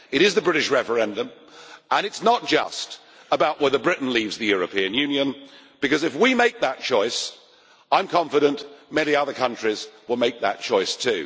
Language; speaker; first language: English; native; English